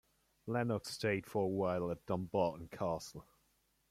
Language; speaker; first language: English; non-native, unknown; German